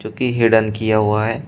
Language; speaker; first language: Hindi; native; Hindi